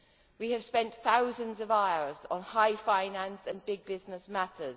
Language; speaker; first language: English; native; English